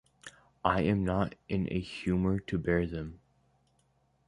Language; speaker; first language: English; native; English